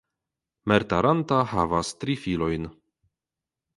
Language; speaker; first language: Esperanto; non-native, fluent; Polish